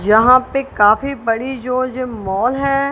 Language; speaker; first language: Hindi; non-native, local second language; Punjabi